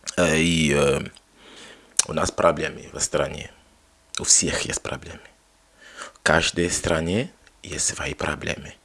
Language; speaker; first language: Russian; non-native, fluent; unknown